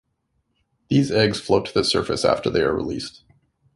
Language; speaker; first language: English; native; English